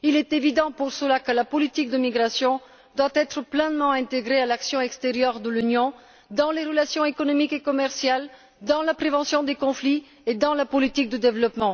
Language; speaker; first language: French; non-native, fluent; Bulgarian